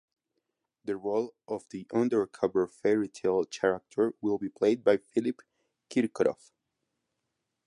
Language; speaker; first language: English; non-native, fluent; Spanish